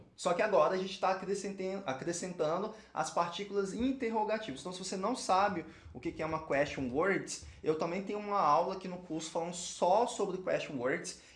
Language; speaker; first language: Portuguese; native; Portuguese